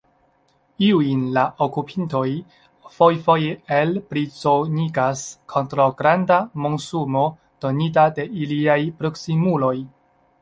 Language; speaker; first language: Esperanto; non-native, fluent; Chinese